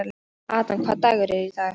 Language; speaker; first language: Icelandic; non-native, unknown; Polish